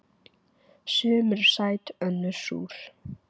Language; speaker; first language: Icelandic; native; Icelandic